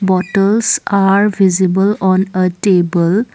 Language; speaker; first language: English; non-native, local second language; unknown